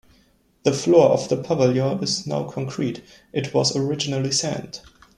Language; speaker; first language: English; non-native, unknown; German